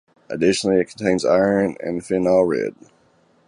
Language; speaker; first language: English; native; English